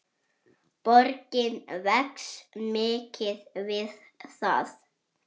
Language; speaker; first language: Icelandic; native; Icelandic